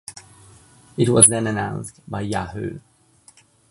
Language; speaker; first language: English; native; English